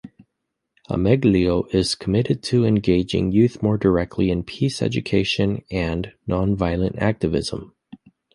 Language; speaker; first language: English; native; English